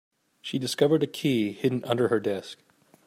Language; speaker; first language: English; native; English